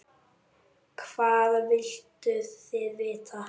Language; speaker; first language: Icelandic; native; Icelandic